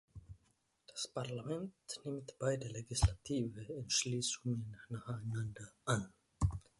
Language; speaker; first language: German; non-native, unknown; Finnish